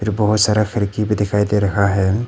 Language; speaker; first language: Hindi; non-native, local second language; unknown